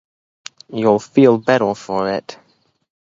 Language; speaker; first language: English; native; English